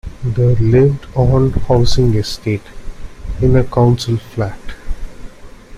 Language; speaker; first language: English; non-native, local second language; Tamil